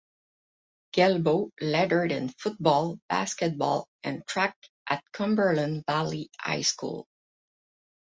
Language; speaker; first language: English; non-native, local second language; French